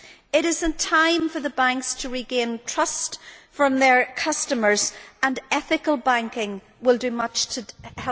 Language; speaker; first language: English; native; English